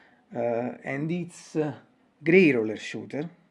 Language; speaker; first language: English; non-native, learner; Italian